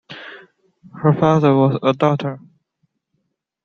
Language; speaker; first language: English; non-native, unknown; Chinese